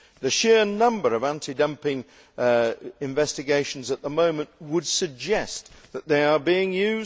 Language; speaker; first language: English; native; English